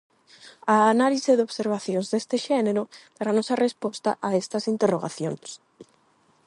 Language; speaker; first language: Galician; non-native, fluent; Spanish